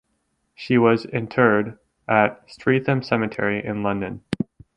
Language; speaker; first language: English; native; English